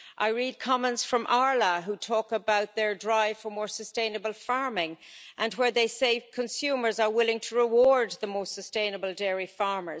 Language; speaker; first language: English; native; English